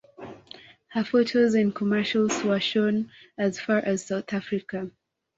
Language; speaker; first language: English; non-native, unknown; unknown